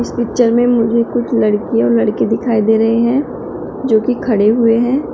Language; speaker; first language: Hindi; native; Hindi